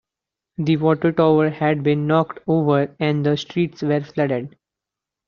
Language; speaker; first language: English; non-native, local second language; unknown